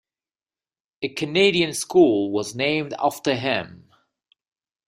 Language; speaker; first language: English; native; English